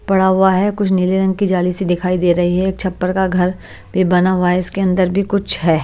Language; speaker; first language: Hindi; native; Hindi